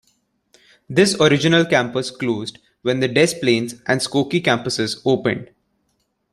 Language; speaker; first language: English; non-native, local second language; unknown